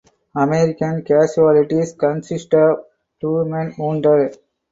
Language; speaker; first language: English; non-native, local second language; Tamil